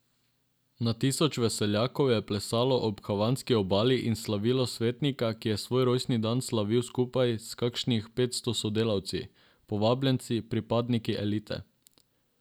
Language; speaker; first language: Slovenian; non-native, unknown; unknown